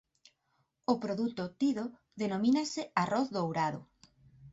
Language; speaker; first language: Galician; native; Galician